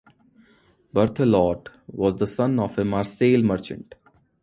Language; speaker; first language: English; non-native, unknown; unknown